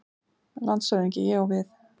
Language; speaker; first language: Icelandic; native; Icelandic